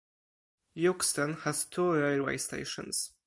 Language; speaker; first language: English; non-native, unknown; Polish